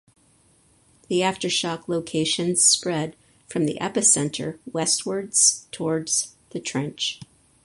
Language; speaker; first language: English; native; English